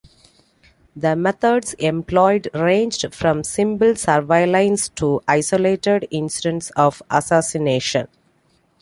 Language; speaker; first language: English; non-native, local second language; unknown